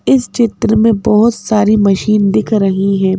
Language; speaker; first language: Hindi; native; Hindi